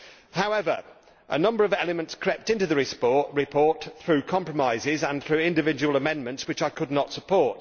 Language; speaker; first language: English; native; English